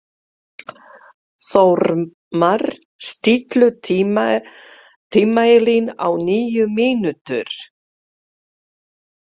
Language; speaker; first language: Icelandic; non-native, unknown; Polish